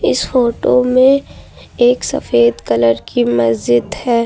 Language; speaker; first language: Hindi; native; Hindi